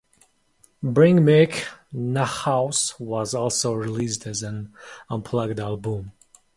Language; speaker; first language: English; non-native, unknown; Mongolian